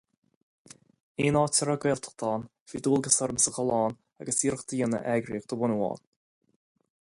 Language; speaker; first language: Irish; non-native, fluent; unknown